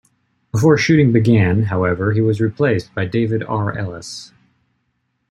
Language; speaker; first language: English; native; English